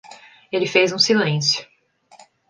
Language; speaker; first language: Portuguese; native; Portuguese